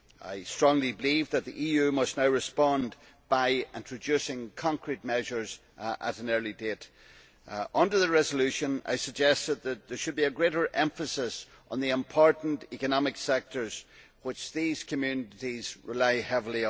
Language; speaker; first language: English; native; English